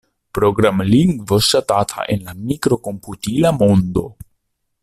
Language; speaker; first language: Esperanto; non-native, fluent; Italian